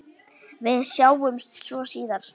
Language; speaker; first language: Icelandic; native; Icelandic